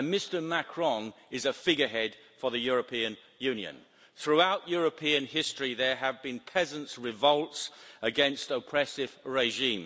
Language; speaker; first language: English; native; English